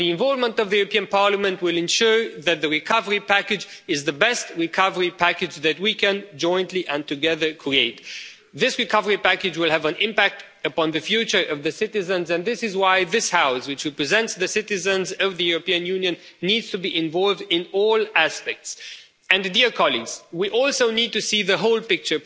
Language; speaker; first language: English; non-native, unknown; Romanian